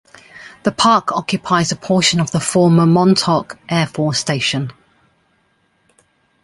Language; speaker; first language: English; native; English